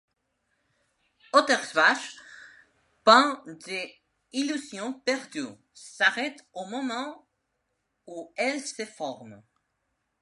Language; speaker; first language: French; non-native, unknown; Spanish